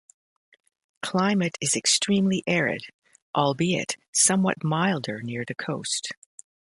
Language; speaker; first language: English; native; English